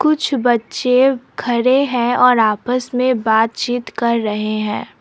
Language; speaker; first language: Hindi; non-native, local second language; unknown